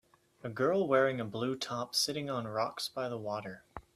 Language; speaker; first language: English; native; English